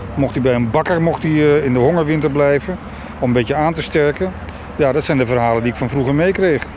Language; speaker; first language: Dutch; native; Dutch